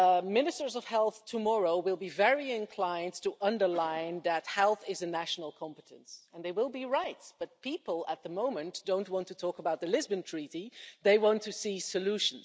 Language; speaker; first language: English; non-native, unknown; Dutch